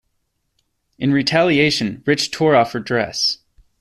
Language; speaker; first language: English; native; English